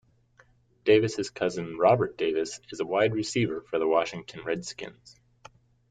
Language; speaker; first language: English; native; English